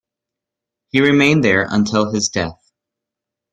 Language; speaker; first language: English; native; English